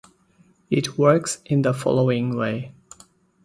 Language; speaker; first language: English; non-native, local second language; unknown